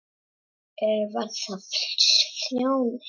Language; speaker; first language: Icelandic; non-native, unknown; Czech